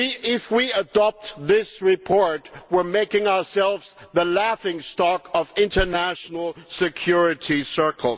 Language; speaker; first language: English; non-native, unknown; German